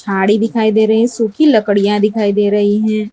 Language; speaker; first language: Hindi; non-native, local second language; Gujarati